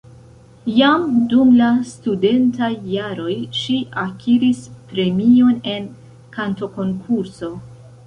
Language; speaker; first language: Esperanto; non-native, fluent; Central Kurdish